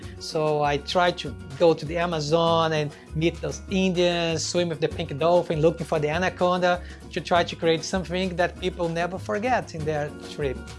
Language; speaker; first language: English; non-native, fluent; Portuguese